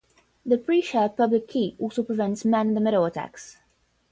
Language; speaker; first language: English; non-native, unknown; Portuguese